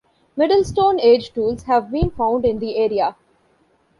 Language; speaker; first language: English; non-native, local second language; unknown